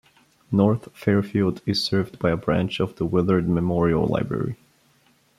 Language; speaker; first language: English; non-native, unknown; Bulgarian